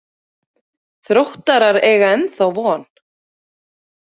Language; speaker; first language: Icelandic; native; Icelandic